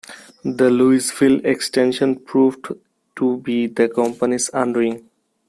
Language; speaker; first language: English; non-native, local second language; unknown